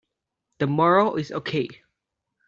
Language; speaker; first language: English; non-native, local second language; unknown